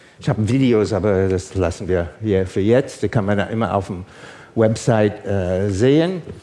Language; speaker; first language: German; non-native, fluent; English